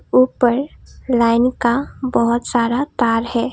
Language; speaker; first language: Hindi; non-native, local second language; Assamese